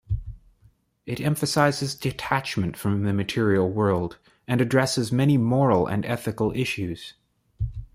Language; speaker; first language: English; native; English